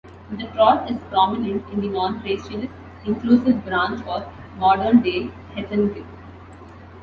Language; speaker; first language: English; non-native, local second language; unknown